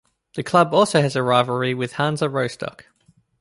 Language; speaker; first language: English; native; English